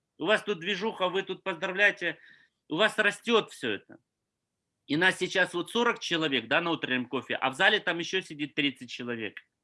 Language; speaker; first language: Russian; native; Russian